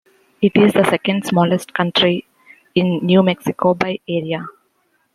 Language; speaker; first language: English; native; English